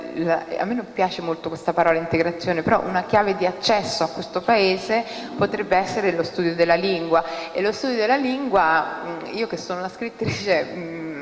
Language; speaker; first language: Italian; early bilingual, other home language; Somali